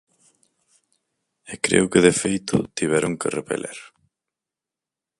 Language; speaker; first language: Galician; native; Galician